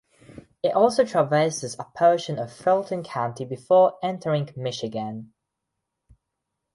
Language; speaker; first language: English; non-native, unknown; Belarusian